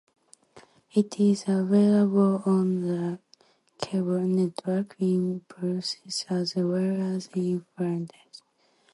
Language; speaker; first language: English; non-native, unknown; Japanese